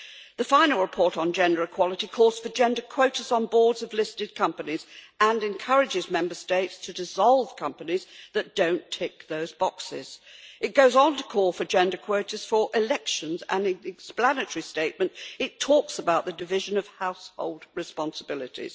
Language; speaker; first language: English; native; English